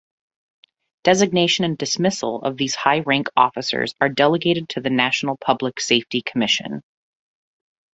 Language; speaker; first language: English; native; English